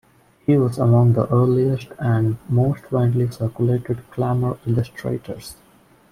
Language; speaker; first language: English; non-native, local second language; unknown